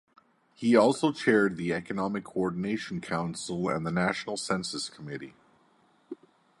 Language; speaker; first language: English; native; English